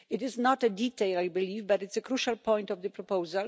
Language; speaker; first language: English; non-native, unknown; Polish